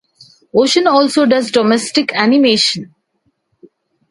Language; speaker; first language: English; non-native, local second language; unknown